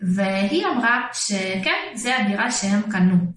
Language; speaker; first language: Hebrew; non-native, learner; Russian